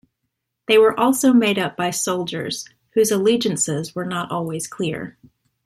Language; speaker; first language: English; native; English